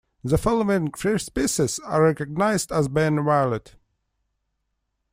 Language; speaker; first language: English; non-native, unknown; Russian